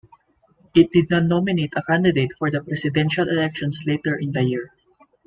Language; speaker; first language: English; non-native, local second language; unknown